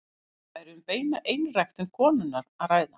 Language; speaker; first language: Icelandic; native; Icelandic